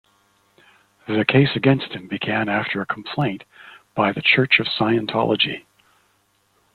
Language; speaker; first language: English; native; English